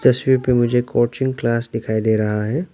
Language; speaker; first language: Hindi; non-native, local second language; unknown